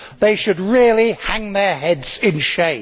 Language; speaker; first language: English; native; English